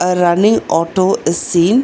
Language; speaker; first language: English; non-native, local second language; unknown